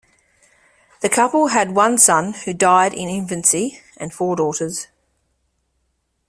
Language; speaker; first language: English; native; English